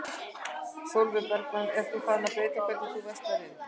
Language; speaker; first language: Icelandic; native; Icelandic